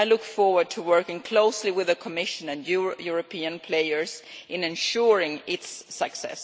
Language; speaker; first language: English; non-native, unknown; Swedish